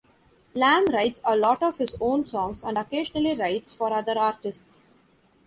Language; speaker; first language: English; non-native, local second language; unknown